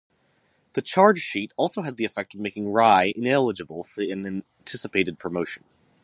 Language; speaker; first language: English; native; English